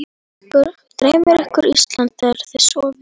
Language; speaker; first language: Icelandic; non-native, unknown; Polish